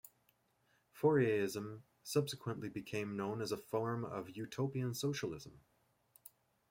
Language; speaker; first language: English; native; English